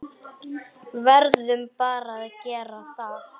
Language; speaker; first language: Icelandic; non-native, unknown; Polish